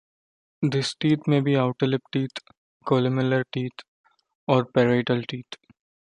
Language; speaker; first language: English; non-native, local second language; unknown